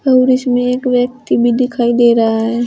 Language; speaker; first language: Hindi; native; Hindi